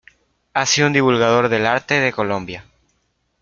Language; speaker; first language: Spanish; native; Spanish